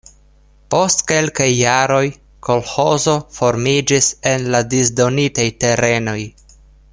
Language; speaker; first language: Esperanto; non-native, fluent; Russian